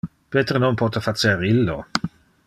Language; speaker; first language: Interlingua; non-native, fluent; Dutch